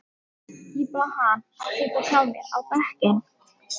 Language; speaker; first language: Icelandic; native; Icelandic